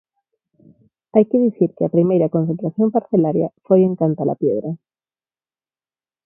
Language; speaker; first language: Galician; non-native, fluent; Spanish